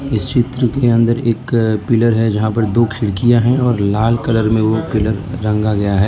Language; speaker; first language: Hindi; non-native, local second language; Gujarati